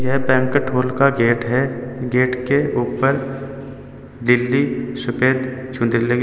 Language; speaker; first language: Hindi; native; Hindi